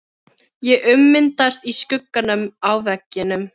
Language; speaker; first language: Icelandic; non-native, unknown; Filipino